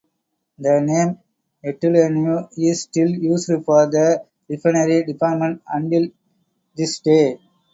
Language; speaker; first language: English; non-native, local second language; Tamil